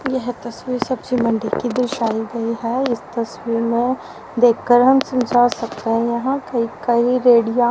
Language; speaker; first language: Hindi; native; Hindi